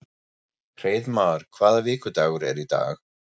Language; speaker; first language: Icelandic; non-native, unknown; German